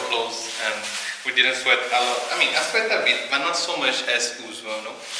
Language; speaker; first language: English; non-native, learner; Portuguese